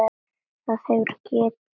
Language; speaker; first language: Icelandic; non-native, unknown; Latvian